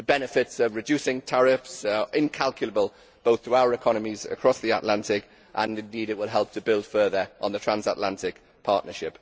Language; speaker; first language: English; native; English